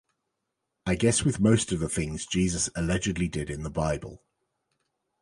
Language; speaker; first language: English; native; English